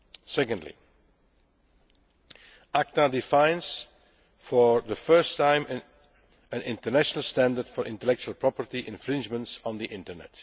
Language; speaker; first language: English; non-native, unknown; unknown